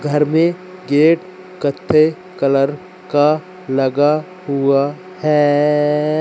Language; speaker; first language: Hindi; native; Hindi